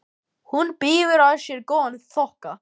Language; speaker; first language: Icelandic; native; Icelandic